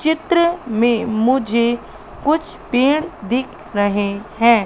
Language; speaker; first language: Hindi; native; Hindi